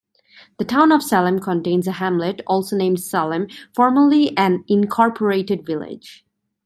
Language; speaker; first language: English; native; English